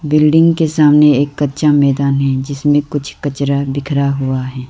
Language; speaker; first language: Hindi; non-native, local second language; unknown